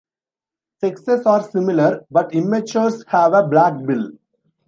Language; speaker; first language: English; non-native, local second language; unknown